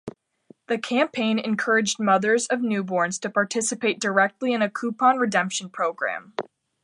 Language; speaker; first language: English; native; English